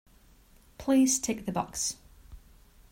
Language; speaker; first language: English; non-native, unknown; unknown